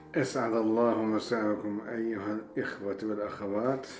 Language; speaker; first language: Arabic; non-native, fluent; Turkish